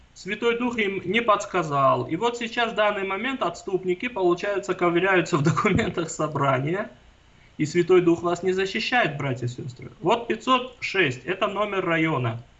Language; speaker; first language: Russian; non-native, local second language; Armenian